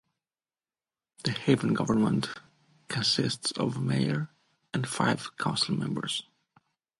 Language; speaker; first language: English; non-native, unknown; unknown